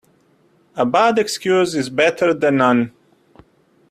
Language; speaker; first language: English; native; English